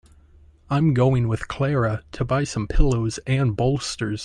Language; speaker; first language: English; native; English